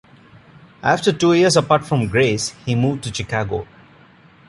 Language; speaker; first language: English; non-native, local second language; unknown